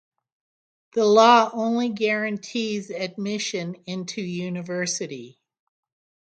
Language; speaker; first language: English; native; English